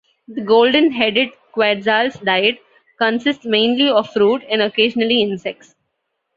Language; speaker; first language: English; non-native, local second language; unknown